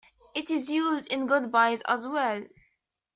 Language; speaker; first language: English; native; English